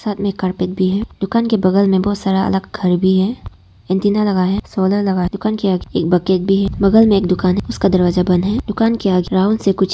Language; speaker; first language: Hindi; non-native, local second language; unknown